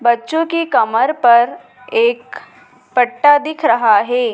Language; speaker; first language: Hindi; native; Hindi